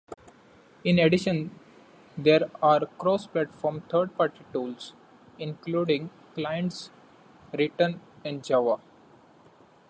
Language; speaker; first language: English; non-native, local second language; Marathi